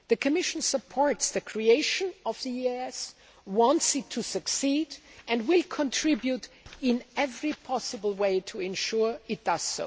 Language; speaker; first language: English; non-native, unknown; German